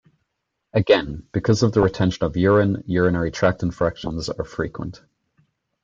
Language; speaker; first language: English; native; English